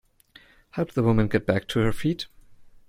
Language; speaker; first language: English; non-native, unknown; German